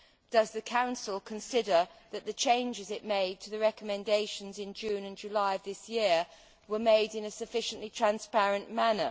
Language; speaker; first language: English; native; English